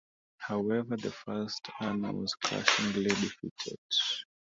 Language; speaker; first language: English; non-native, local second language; Swahili